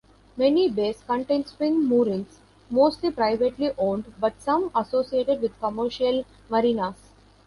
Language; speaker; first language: English; non-native, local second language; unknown